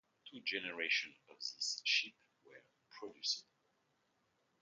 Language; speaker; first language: English; non-native, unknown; French